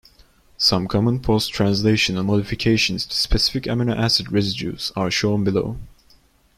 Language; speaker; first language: English; non-native, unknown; Turkish